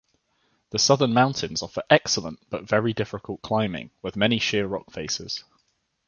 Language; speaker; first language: English; native; English